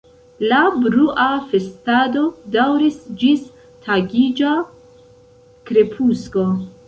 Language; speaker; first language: Esperanto; non-native, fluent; Central Kurdish